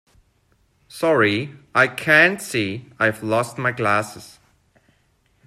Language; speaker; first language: English; non-native, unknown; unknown